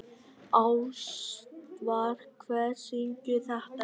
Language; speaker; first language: Icelandic; non-native, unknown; Vietnamese